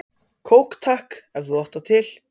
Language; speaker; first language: Icelandic; non-native, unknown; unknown